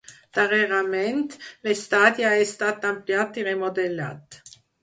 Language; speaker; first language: Catalan; non-native, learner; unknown